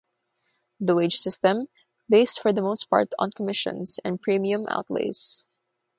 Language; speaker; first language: English; non-native, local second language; Filipino